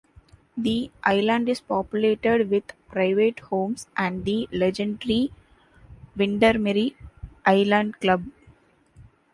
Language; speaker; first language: English; non-native, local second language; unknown